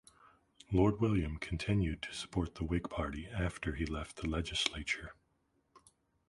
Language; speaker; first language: English; native; English